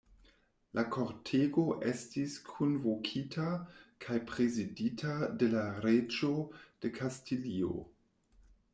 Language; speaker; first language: Esperanto; non-native, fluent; German